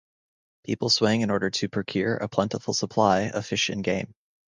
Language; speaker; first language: English; native; English